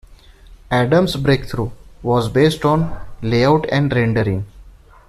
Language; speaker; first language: English; non-native, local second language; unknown